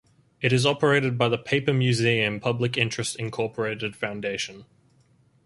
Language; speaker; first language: English; native; English